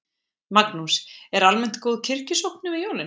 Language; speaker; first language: Icelandic; native; Icelandic